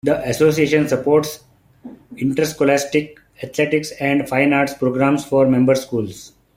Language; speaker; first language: English; non-native, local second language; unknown